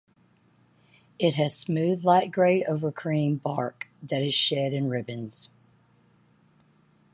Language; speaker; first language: English; native; English